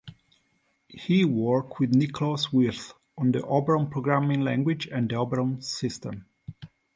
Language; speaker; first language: English; non-native, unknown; Italian